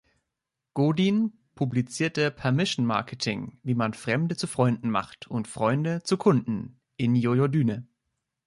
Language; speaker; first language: German; native; German